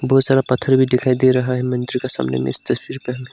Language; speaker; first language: Hindi; non-native, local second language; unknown